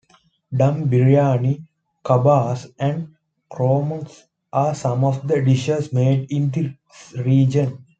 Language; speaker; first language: English; non-native, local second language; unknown